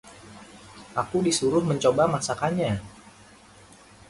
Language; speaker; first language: Indonesian; native; Indonesian